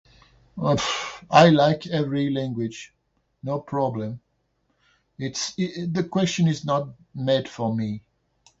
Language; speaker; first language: English; non-native, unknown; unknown